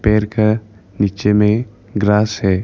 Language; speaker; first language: Hindi; non-native, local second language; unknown